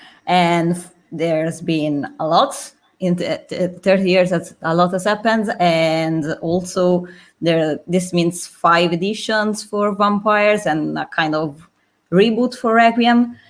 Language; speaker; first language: English; non-native, fluent; Italian